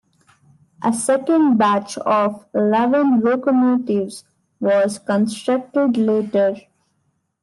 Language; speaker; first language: English; non-native, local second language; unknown